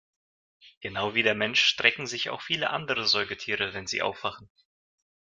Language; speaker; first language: German; non-native, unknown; Russian